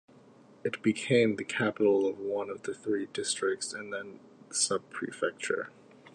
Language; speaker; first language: English; native; English